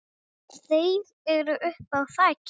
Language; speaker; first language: Icelandic; non-native, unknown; English